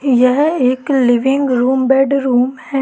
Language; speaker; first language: Hindi; native; Hindi